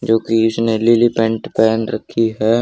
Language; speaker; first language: Hindi; native; Hindi